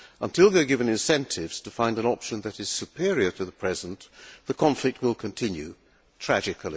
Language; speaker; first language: English; non-native, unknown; Hungarian